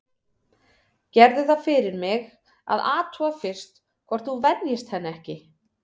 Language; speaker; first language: Icelandic; native; Icelandic